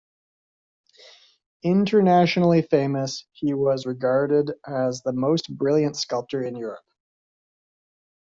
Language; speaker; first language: English; native; English